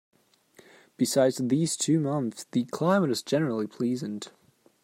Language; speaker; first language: English; non-native, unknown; German